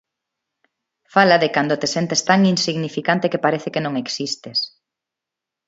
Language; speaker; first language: Galician; non-native, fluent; Spanish